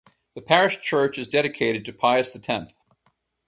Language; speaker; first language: English; native; English